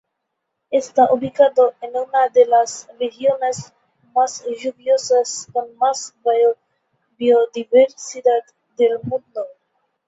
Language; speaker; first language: Spanish; non-native, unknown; Bangla